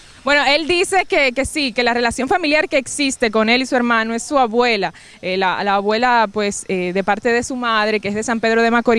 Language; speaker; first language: Spanish; native; Spanish